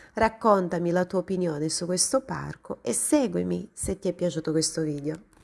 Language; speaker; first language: Italian; non-native, fluent; Portuguese